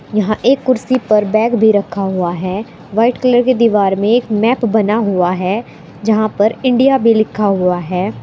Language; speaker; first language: Hindi; native; Hindi